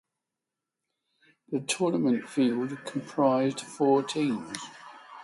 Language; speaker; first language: English; native; English